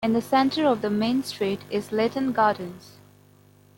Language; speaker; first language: English; non-native, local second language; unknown